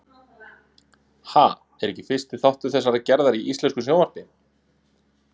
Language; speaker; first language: Icelandic; native; Icelandic